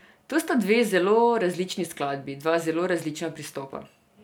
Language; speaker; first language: Slovenian; non-native, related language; Serbian